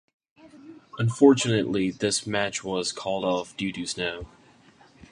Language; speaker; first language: English; non-native, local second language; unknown